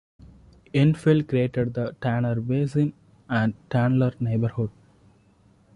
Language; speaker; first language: English; non-native, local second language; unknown